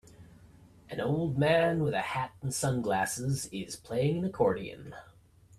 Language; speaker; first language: English; native; English